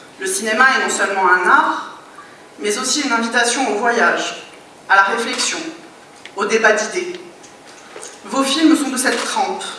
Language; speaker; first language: French; native; French